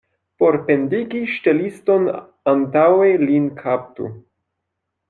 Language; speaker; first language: Esperanto; non-native, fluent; French